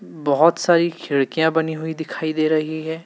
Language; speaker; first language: Hindi; native; Hindi